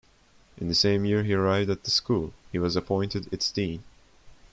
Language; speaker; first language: English; non-native, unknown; Turkish